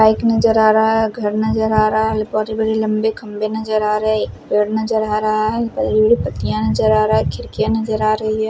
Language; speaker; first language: Hindi; non-native, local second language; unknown